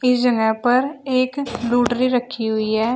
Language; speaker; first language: Hindi; native; Hindi